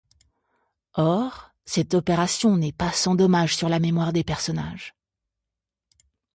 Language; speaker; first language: French; native; French